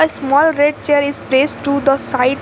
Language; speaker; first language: English; non-native, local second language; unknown